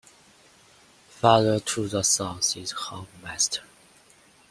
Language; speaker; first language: English; non-native, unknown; Chinese